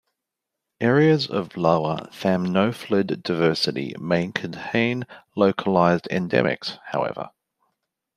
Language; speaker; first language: English; native; English